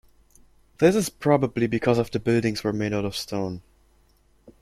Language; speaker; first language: English; non-native, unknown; German